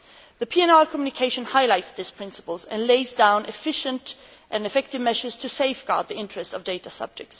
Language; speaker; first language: English; non-native, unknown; Swedish